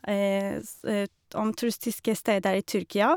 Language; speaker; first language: Norwegian; non-native, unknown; Turkish